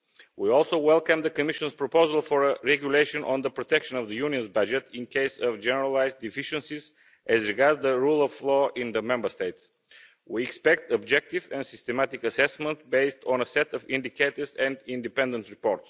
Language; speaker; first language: English; non-native, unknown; Bulgarian